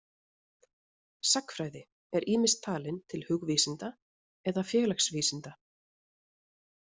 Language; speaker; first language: Icelandic; native; Icelandic